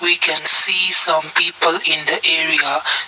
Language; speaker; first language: English; non-native, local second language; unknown